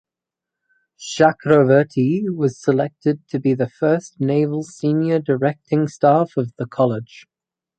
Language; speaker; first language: English; native; English